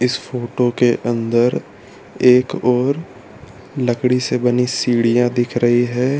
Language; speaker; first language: Hindi; non-native, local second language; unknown